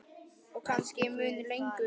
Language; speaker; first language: Icelandic; native; Icelandic